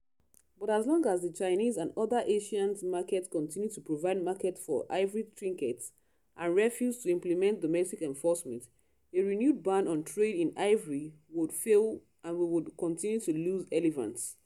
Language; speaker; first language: English; non-native, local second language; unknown